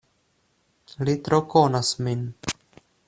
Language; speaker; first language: Esperanto; non-native, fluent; Russian